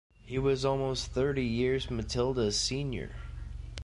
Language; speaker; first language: English; native; English